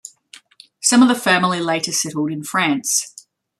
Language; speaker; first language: English; native; English